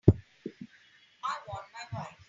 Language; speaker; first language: English; non-native, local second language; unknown